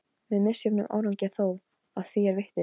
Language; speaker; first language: Icelandic; non-native, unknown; Polish